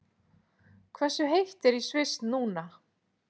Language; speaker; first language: Icelandic; native; Icelandic